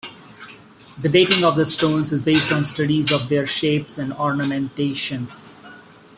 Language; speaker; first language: English; non-native, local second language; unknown